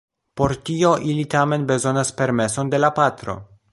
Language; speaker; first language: Esperanto; non-native, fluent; Polish